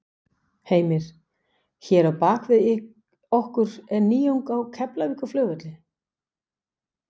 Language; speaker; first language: Icelandic; non-native, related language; Danish